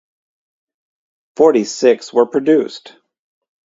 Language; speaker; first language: English; native; English